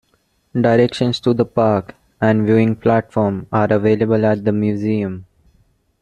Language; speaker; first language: English; non-native, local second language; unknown